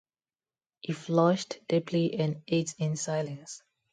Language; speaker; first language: English; non-native, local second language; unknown